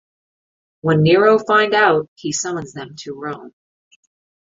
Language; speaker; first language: English; native; English